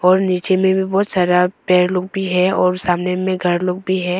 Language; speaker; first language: Hindi; non-native, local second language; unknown